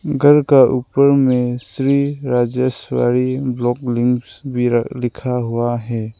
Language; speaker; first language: Hindi; non-native, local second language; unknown